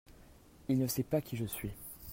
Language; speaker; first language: French; native; French